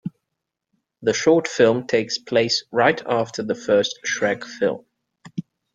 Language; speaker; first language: English; native; English